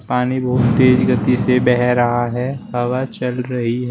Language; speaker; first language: Hindi; native; Hindi